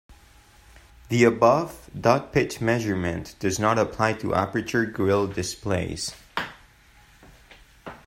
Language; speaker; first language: English; non-native, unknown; Spanish